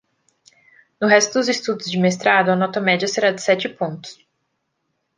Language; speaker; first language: Portuguese; native; Portuguese